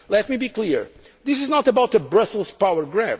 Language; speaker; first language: English; non-native, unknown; Portuguese